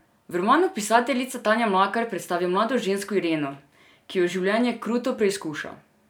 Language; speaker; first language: Slovenian; non-native, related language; Serbian